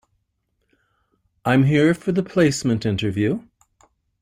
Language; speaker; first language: English; native; English